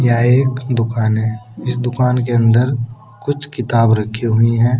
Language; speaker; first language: Hindi; native; Hindi